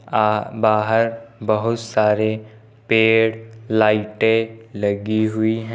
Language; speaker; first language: Hindi; native; Hindi